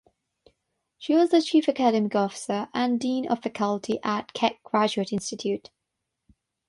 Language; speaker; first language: English; non-native, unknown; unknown